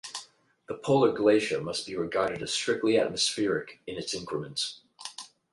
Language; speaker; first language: English; native; English